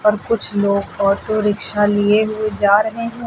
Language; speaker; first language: Hindi; native; Hindi